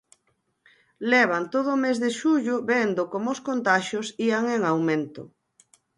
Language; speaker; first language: Galician; native; Galician